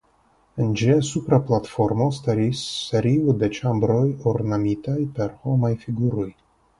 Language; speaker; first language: Esperanto; non-native, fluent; Russian